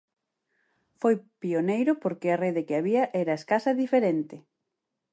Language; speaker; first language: Galician; native; Galician